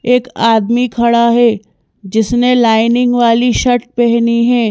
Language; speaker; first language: Hindi; native; Hindi